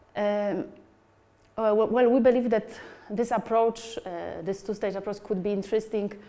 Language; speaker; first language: English; non-native, fluent; Polish